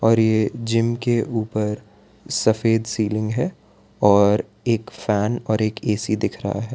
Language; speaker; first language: Hindi; non-native, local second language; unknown